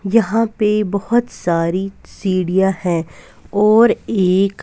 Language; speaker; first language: Hindi; non-native, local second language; Punjabi